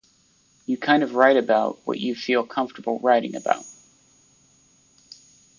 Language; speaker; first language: English; native; English